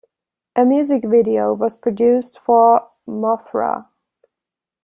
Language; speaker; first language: English; non-native, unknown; German